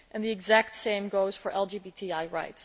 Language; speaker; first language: English; non-native, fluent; Dutch